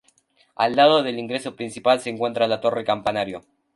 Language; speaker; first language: Spanish; native; Spanish